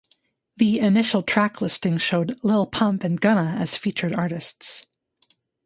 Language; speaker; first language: English; native; English